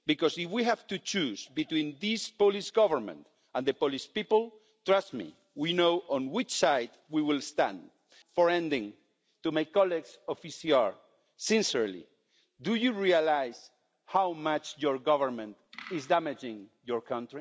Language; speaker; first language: English; non-native, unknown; Spanish